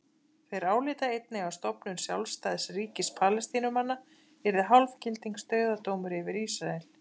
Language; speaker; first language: Icelandic; native; Icelandic